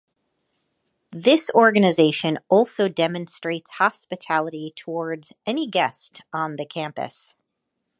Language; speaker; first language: English; native; English